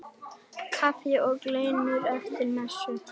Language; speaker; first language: Icelandic; native; Icelandic